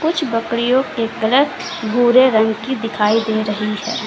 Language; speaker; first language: Hindi; native; Hindi